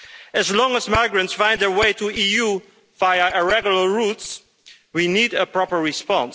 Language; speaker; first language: English; non-native, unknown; Dutch